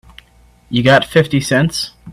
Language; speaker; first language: English; native; English